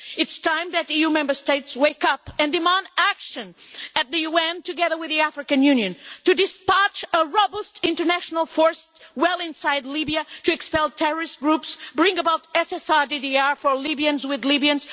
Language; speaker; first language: English; non-native, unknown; Portuguese